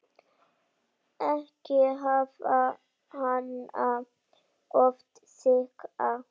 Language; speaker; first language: Icelandic; native; Icelandic